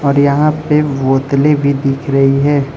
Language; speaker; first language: Hindi; non-native, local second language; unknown